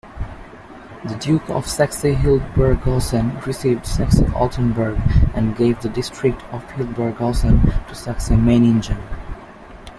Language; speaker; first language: English; native; English